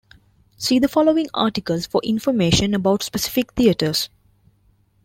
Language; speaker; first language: English; non-native, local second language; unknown